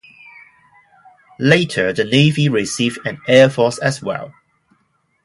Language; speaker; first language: English; non-native, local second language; Cantonese